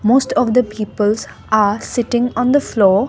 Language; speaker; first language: English; non-native, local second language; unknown